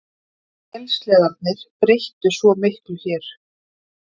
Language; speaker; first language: Icelandic; native; Icelandic